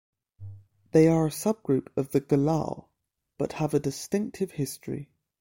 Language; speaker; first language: English; native; English